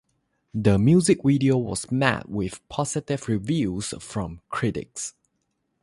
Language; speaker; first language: English; non-native, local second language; Chinese